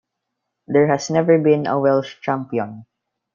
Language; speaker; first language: English; non-native, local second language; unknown